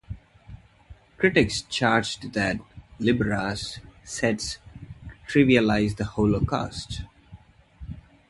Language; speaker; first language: English; non-native, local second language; Tamil